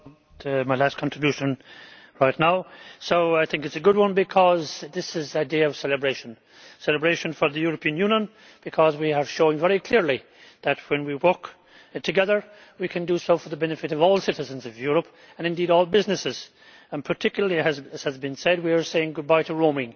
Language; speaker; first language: English; native; English